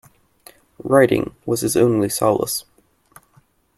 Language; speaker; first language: English; native; English